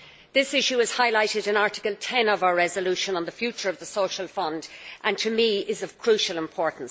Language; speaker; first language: English; native; English